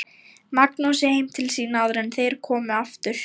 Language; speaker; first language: Icelandic; non-native, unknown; Lithuanian